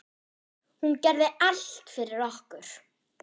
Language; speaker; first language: Icelandic; non-native, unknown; German